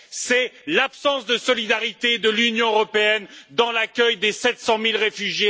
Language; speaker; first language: French; native; French